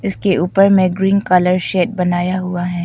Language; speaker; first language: Hindi; non-native, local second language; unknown